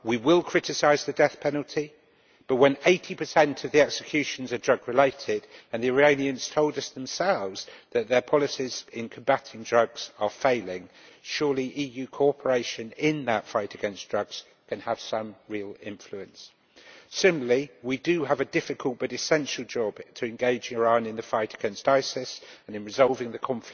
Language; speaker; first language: English; native; English